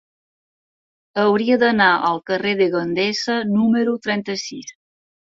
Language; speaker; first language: Catalan; non-native, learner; Spanish